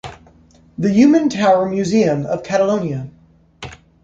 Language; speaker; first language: English; native; English